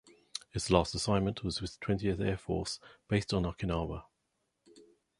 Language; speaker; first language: English; native; English